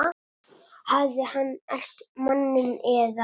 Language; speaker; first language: Icelandic; non-native, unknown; Italian